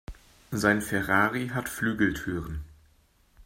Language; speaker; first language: German; native; German